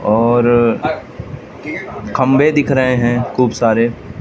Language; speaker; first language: Hindi; native; Hindi